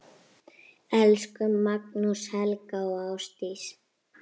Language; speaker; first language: Icelandic; native; Icelandic